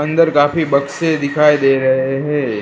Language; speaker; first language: Hindi; non-native, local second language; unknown